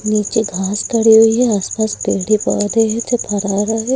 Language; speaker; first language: Hindi; native; Hindi